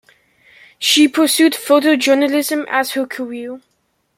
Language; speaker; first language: English; native; English